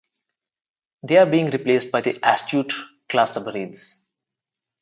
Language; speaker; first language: English; non-native, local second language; Telugu